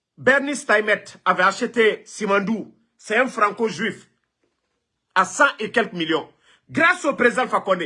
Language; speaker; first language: French; non-native, local second language; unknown